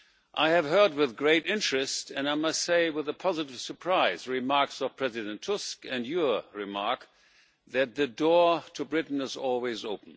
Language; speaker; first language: English; non-native, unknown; German